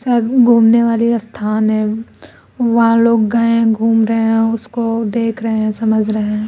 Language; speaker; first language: Hindi; native; Hindi